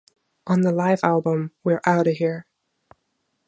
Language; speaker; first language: English; non-native, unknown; German